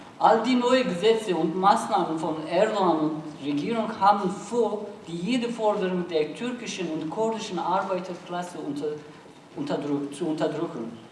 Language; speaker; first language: German; non-native, fluent; Turkish